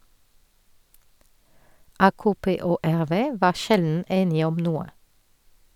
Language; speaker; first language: Norwegian; non-native, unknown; French